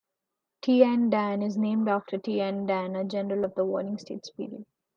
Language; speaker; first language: English; non-native, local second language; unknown